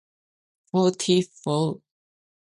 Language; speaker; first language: English; non-native, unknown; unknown